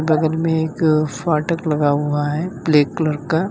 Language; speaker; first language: Hindi; native; Hindi